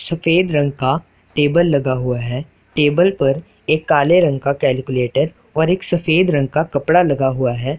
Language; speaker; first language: Hindi; non-native, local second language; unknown